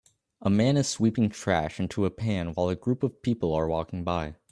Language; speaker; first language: English; native; English